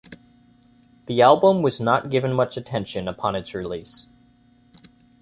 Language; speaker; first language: English; native; English